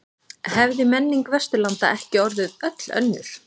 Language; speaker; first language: Icelandic; native; Icelandic